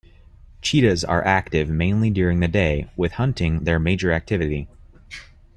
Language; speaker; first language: English; native; English